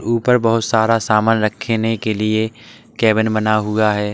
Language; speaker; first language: Hindi; native; Hindi